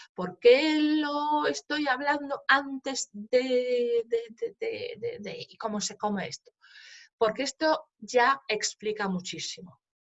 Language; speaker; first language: Spanish; non-native, fluent; Polish